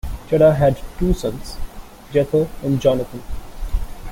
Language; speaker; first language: English; non-native, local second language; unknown